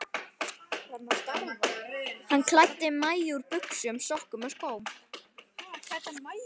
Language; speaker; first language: Icelandic; native; Icelandic